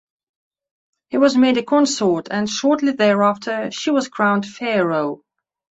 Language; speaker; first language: English; non-native, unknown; Belarusian